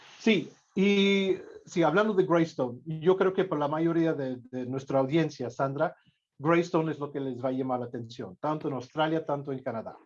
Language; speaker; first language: Spanish; non-native, fluent; English